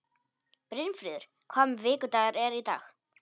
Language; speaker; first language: Icelandic; non-native, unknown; Polish